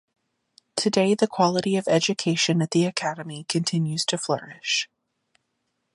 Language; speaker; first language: English; native; English